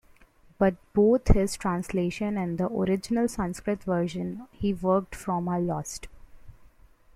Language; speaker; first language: English; non-native, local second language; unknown